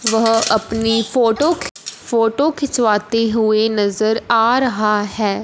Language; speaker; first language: Hindi; non-native, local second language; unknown